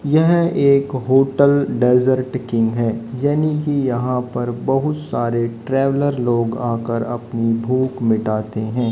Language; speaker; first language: Hindi; native; Hindi